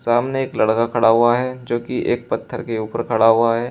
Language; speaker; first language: Hindi; native; Hindi